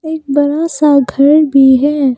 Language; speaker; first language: Hindi; non-native, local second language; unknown